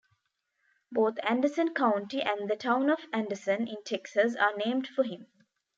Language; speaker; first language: English; non-native, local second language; Tamil